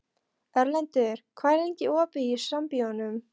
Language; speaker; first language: Icelandic; non-native, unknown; Polish